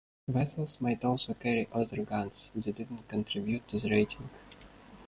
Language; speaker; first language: English; native; English